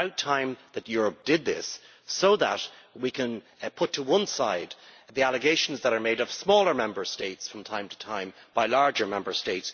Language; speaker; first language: English; native; English